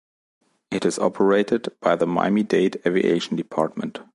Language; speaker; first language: English; non-native, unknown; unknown